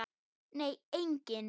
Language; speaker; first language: Icelandic; non-native, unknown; German